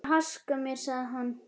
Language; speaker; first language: Icelandic; native; Icelandic